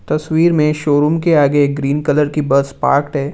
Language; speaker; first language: Hindi; non-native, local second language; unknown